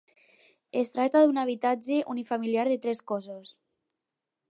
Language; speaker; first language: Catalan; non-native, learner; Spanish